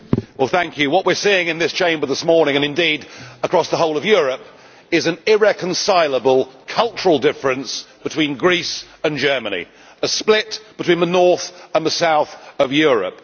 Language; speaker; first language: English; native; English